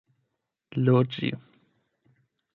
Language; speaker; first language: Esperanto; non-native, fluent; German